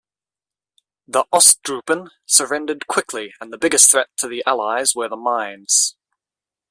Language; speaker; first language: English; native; English